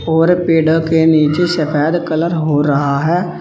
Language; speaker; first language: Hindi; native; Hindi